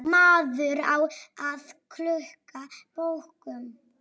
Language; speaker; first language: Icelandic; non-native, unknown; Polish